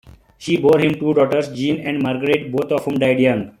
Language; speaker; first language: English; non-native, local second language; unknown